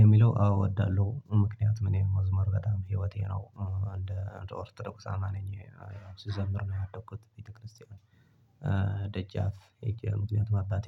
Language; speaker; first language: Amharic; non-native, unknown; Tigrinya